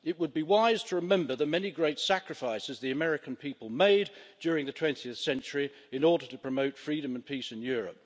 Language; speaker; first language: English; native; English